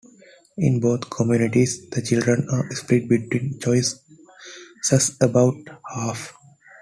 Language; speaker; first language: English; non-native, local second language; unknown